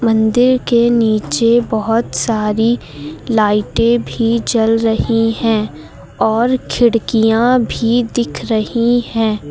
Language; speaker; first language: Hindi; native; Hindi